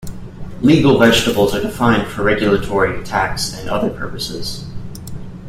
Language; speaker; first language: English; native; English